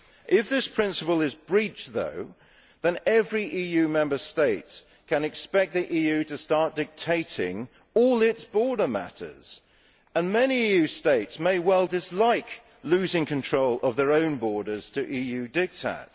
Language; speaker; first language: English; native; English